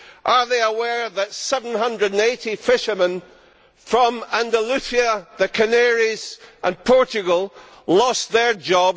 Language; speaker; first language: English; native; English